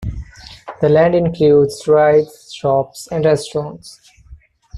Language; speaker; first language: English; non-native, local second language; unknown